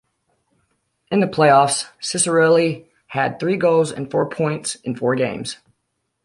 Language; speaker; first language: English; native; English